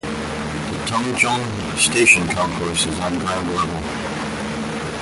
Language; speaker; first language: English; native; English